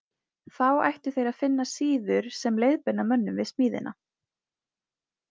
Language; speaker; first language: Icelandic; native; Icelandic